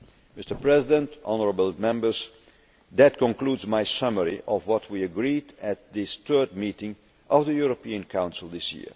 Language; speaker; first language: English; non-native, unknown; Dutch